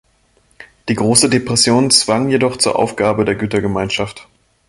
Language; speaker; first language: German; native; German